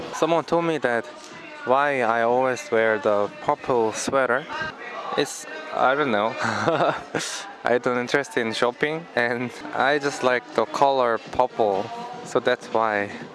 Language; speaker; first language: English; non-native, fluent; Korean